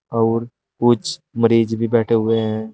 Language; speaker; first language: Hindi; native; Hindi